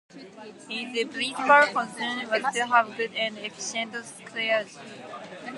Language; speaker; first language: English; non-native, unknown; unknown